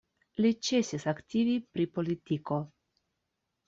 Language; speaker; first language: Esperanto; non-native, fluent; Russian